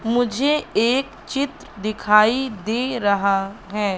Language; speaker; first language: Hindi; native; Hindi